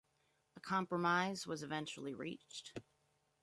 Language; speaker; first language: English; native; English